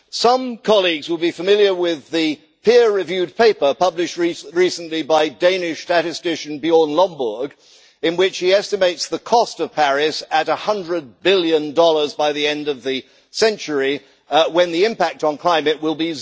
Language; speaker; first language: English; native; English